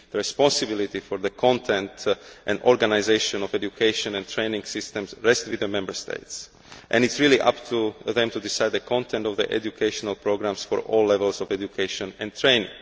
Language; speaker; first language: English; non-native, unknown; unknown